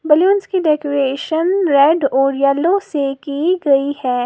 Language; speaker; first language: Hindi; native; Hindi